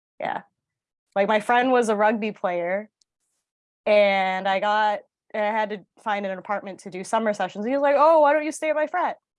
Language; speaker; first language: English; early bilingual, other home language; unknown